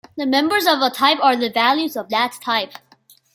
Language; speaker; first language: English; non-native, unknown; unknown